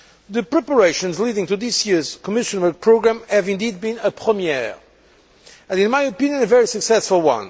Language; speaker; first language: English; non-native, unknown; Portuguese